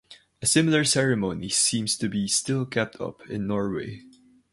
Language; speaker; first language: English; non-native, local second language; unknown